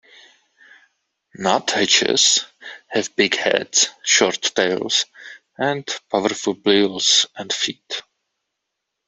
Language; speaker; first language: English; non-native, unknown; Czech